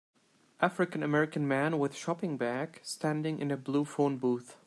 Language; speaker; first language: English; non-native, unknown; Turkish